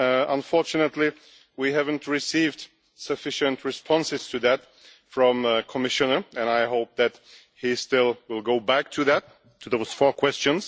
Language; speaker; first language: English; non-native, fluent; Czech